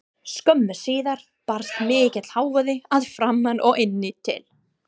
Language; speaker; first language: Icelandic; non-native, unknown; English